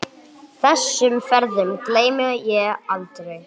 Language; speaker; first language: Icelandic; non-native, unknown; English